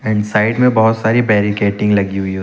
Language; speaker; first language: Hindi; native; Hindi